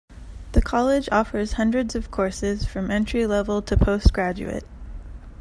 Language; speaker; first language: English; native; English